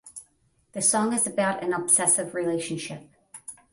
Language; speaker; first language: English; native; English